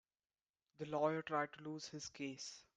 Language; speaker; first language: English; non-native, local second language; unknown